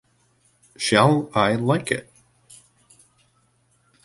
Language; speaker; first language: English; native; English